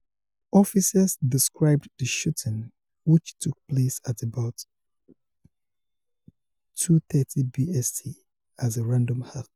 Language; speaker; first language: English; non-native, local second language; Yoruba